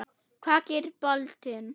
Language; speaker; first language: Icelandic; non-native, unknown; German